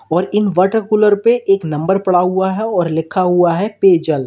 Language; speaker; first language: Hindi; native; Hindi